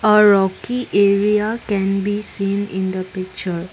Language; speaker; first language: English; non-native, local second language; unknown